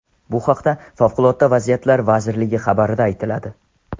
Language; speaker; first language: Uzbek; non-native, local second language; Tajik